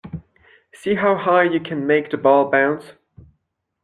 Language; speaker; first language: English; non-native, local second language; French